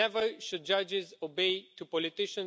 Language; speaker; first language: English; non-native, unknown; Romanian